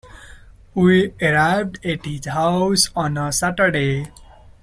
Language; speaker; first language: English; non-native, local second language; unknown